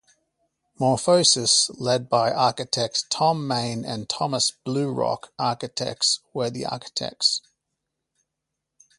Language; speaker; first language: English; native; English